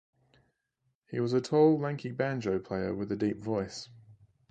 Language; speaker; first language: English; native; English